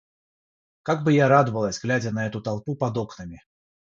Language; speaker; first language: Russian; non-native, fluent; Georgian